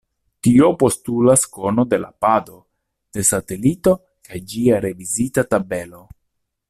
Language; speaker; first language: Esperanto; non-native, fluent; Italian